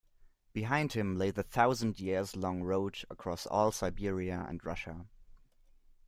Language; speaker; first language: English; non-native, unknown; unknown